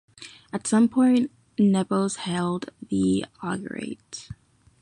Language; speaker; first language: English; native; English